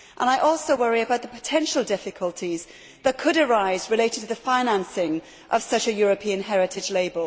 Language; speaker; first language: English; native; English